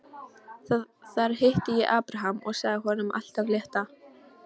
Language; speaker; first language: Icelandic; non-native, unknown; Polish